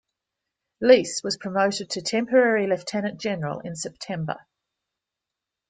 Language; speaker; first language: English; native; English